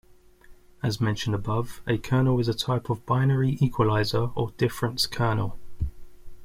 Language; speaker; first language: English; native; English